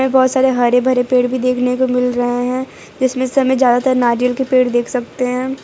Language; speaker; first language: Hindi; non-native, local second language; Gujarati